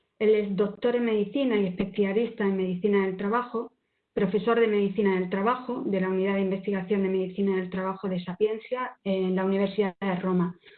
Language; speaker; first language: Spanish; native; Spanish